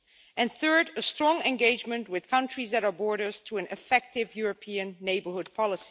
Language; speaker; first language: English; non-native, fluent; Dutch